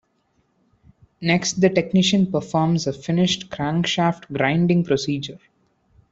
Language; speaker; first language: English; non-native, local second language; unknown